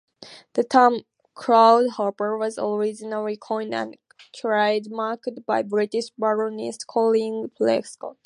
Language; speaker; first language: English; native; English